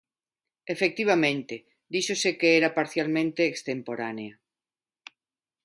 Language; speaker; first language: Galician; non-native, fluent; Spanish